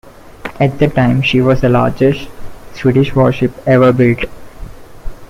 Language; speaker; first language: English; non-native, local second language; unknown